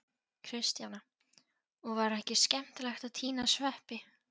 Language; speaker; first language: Icelandic; non-native, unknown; Polish